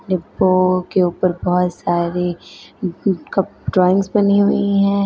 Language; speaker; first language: Hindi; native; Hindi